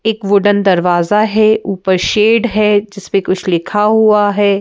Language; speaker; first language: Hindi; native; Hindi